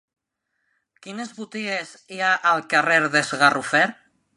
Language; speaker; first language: Catalan; non-native, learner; Spanish